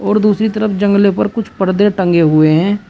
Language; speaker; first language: Hindi; native; Hindi